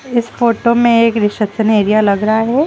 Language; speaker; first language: Hindi; native; Hindi